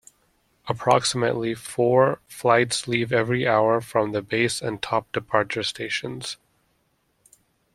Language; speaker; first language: English; native; English